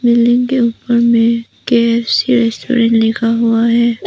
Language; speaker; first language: Hindi; non-native, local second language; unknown